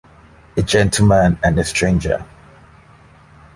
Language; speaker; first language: English; native; English